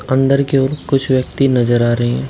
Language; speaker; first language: Hindi; native; Hindi